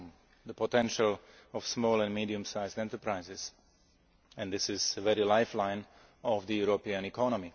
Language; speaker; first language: English; non-native, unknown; Slovak